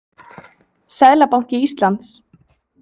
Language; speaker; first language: Icelandic; native; Icelandic